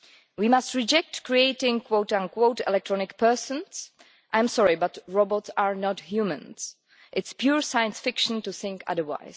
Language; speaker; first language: English; non-native, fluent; Czech